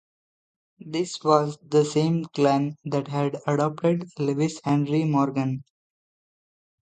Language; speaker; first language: English; non-native, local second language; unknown